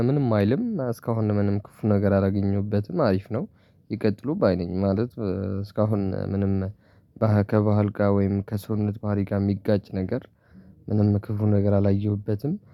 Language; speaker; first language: Amharic; non-native, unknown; Tigrinya